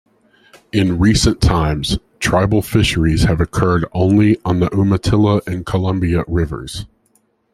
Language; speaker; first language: English; native; English